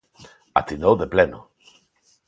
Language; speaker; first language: Galician; non-native, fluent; Spanish